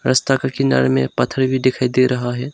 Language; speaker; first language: Hindi; non-native, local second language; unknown